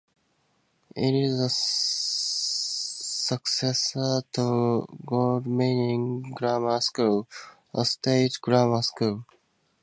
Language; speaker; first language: English; native; English